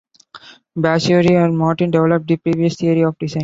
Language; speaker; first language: English; non-native, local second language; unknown